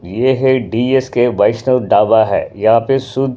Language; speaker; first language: Hindi; non-native, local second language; Punjabi